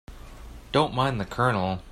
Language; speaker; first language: English; native; English